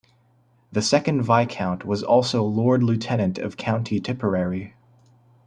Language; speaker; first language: English; native; English